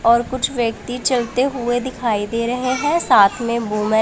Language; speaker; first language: Hindi; non-native, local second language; Punjabi